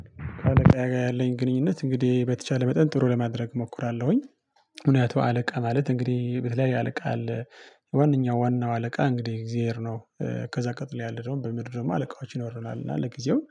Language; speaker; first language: Amharic; non-native, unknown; Tigrinya